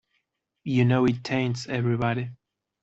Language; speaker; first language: English; non-native, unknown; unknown